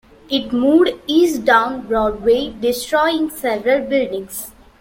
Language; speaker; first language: English; non-native, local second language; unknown